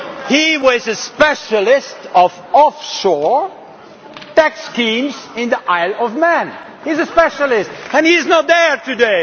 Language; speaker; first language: English; non-native, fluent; Dutch